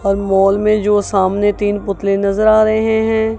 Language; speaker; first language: Hindi; non-native, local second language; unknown